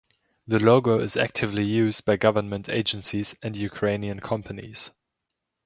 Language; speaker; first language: English; non-native, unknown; German